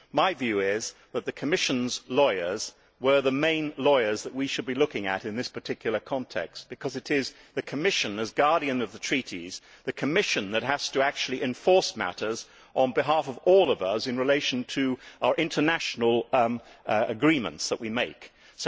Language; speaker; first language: English; native; English